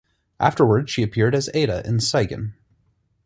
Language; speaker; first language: English; native; English